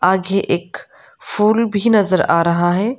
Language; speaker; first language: Hindi; non-native, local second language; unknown